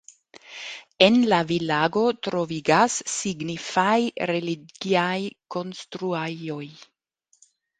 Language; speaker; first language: Esperanto; non-native, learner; German